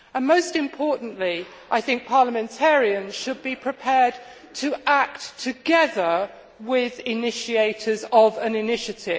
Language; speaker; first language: English; native; English